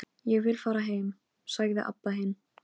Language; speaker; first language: Icelandic; non-native, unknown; Polish